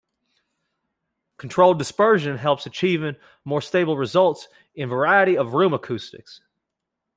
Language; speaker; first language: English; native; English